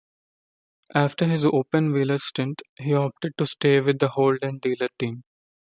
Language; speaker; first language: English; non-native, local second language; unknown